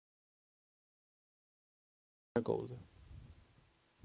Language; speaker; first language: Icelandic; non-native, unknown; Polish